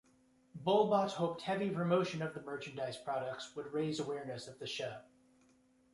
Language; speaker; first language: English; native; English